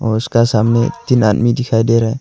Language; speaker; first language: Hindi; non-native, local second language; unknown